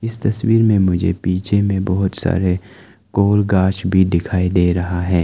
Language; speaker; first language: Hindi; non-native, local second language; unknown